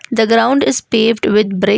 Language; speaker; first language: English; non-native, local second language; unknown